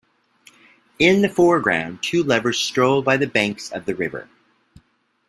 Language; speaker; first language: English; native; English